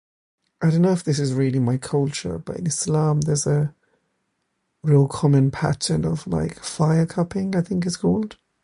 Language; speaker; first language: English; native; English